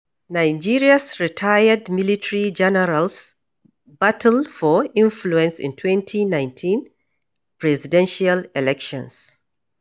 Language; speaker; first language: English; non-native, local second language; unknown